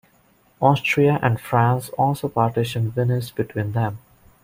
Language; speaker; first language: English; non-native, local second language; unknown